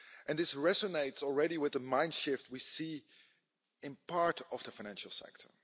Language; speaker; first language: English; non-native, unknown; Dutch